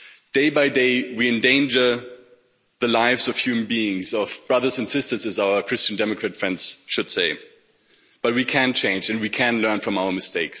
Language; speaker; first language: English; non-native, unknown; German